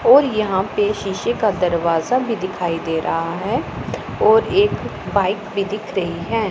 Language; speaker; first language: Hindi; non-native, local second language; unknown